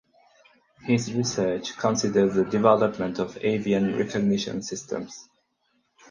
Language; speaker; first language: English; non-native, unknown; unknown